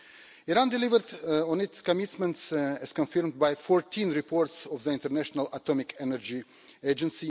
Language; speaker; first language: English; non-native, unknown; Russian